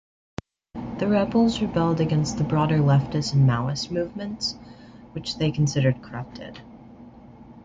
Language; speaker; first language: English; native; English